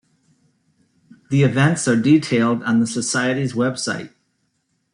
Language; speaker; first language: English; native; English